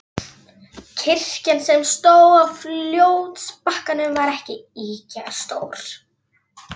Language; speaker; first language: Icelandic; non-native, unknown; Polish